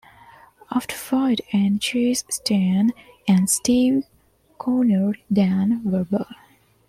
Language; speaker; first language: English; non-native, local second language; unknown